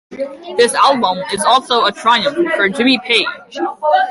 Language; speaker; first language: English; native; English